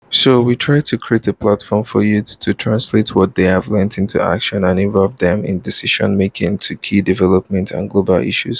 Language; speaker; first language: English; non-native, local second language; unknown